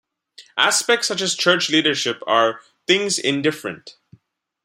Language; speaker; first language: English; non-native, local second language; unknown